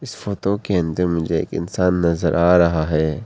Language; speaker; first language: Hindi; non-native, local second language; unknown